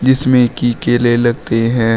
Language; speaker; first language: Hindi; native; Hindi